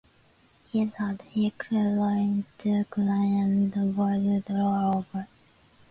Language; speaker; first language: English; non-native, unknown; Japanese